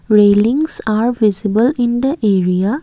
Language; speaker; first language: English; non-native, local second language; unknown